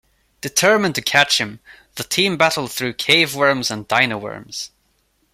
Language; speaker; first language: English; non-native, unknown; Swedish